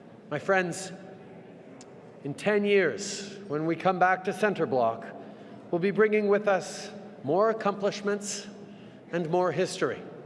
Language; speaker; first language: English; early bilingual, other home language; French